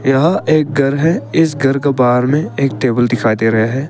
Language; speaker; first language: Hindi; early bilingual, other home language; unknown